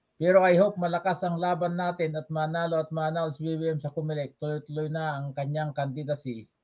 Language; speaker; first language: Filipino; non-native, local second language; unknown